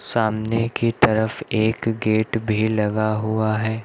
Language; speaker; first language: Hindi; native; Hindi